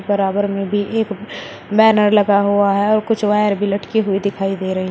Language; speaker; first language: Hindi; native; Hindi